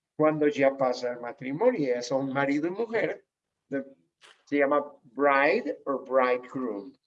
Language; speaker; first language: Spanish; native; Spanish